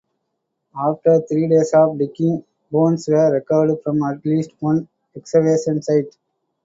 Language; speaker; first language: English; non-native, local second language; Tamil